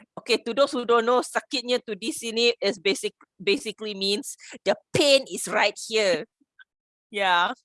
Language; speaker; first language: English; non-native, local second language; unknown